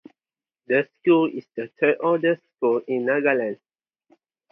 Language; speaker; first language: English; non-native, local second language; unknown